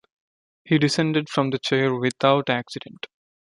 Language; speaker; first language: English; non-native, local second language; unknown